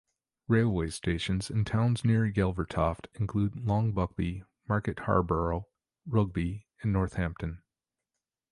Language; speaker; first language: English; native; English